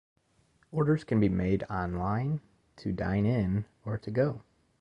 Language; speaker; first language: English; native; English